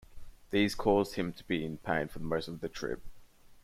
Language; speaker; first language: English; native; English